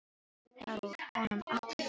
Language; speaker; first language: Icelandic; non-native, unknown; Filipino